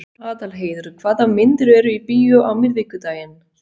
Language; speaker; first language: Icelandic; non-native, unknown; Swiss German